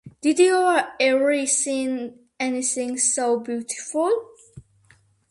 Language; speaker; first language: English; non-native, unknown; Georgian